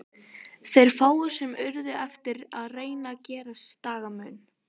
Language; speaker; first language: Icelandic; native; Icelandic